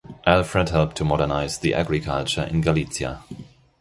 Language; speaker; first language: English; non-native, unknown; German